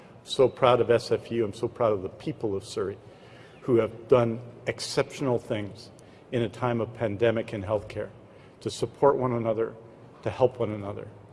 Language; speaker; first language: English; native; English